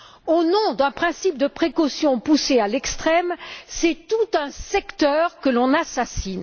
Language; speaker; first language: French; native; French